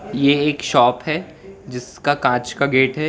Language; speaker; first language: Hindi; non-native, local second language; Gujarati